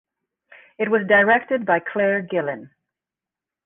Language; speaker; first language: English; native; English